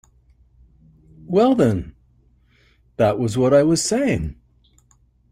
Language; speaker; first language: English; native; English